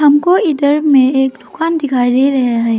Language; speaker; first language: Hindi; non-native, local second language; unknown